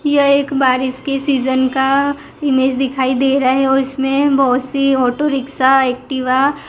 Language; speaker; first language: Hindi; non-native, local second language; Gujarati